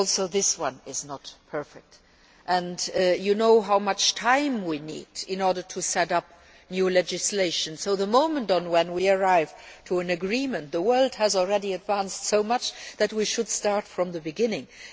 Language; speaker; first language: English; non-native, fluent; Luxembourgish